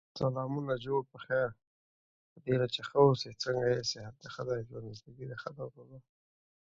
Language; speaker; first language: English; non-native, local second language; Pashto